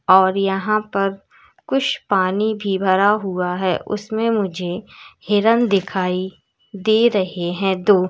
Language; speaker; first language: Hindi; native; Hindi